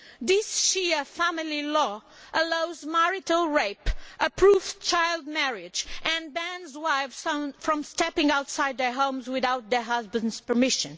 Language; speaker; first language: English; non-native, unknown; Portuguese